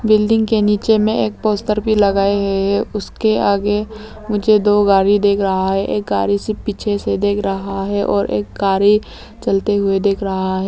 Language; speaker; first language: Hindi; early bilingual, other home language; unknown